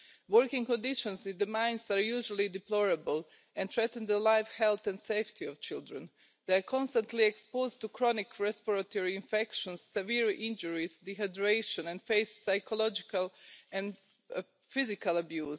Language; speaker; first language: English; non-native, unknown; Croatian